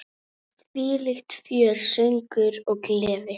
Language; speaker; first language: Icelandic; native; Icelandic